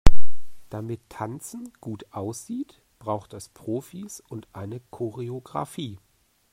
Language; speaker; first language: German; native; German